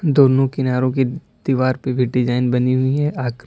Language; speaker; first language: Hindi; native; Hindi